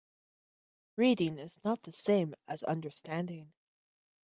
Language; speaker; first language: English; native; English